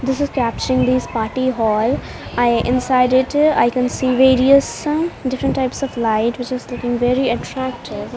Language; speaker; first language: English; non-native, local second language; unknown